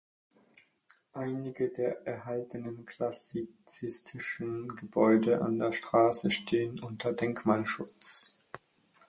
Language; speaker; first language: German; native; German